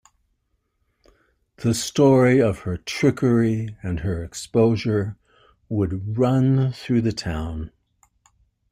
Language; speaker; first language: English; native; English